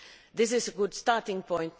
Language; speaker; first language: English; non-native, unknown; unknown